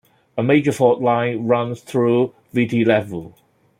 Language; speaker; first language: English; non-native, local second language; Cantonese